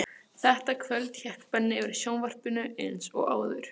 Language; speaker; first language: Icelandic; non-native, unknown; Polish